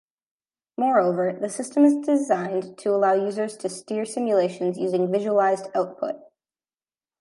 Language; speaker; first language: English; native; English